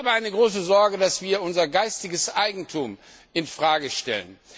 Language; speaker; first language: German; non-native, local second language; Luxembourgish